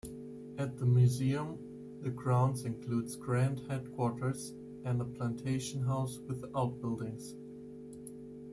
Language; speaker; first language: English; non-native, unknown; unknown